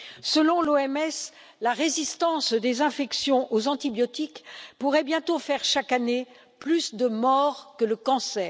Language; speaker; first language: French; native; French